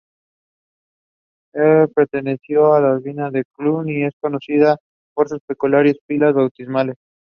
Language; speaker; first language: English; non-native, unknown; Spanish